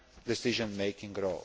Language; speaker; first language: English; non-native, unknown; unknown